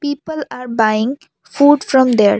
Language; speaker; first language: English; non-native, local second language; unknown